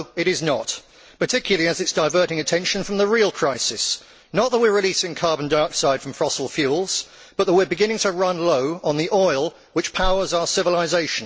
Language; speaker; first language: English; native; English